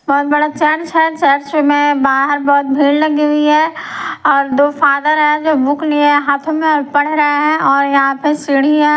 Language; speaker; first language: Hindi; non-native, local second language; Punjabi